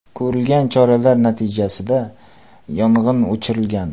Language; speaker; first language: Uzbek; non-native, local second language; Kara-Kalpak